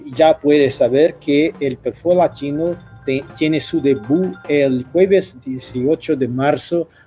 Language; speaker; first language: Spanish; non-native, related language; Portuguese